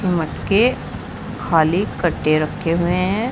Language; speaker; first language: Hindi; native; Hindi